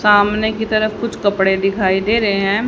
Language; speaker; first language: Hindi; native; Hindi